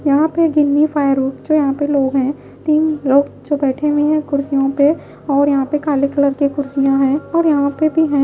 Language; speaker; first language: Hindi; non-native, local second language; Punjabi